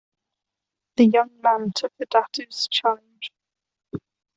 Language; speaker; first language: English; non-native, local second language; Welsh